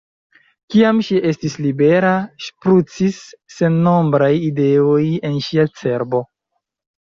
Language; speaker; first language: Esperanto; non-native, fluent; Chinese